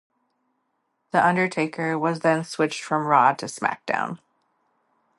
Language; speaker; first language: English; native; English